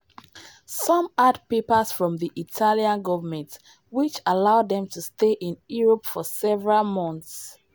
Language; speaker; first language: English; non-native, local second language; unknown